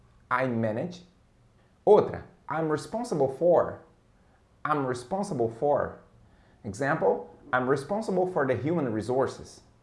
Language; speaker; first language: English; non-native, fluent; Portuguese